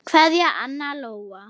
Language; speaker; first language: Icelandic; non-native, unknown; German